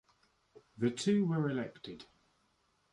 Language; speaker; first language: English; native; English